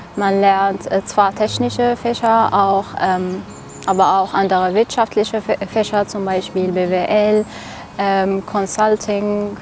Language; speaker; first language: German; non-native, fluent; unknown